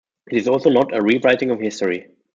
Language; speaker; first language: English; non-native, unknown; German